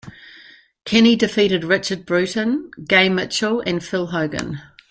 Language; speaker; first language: English; native; English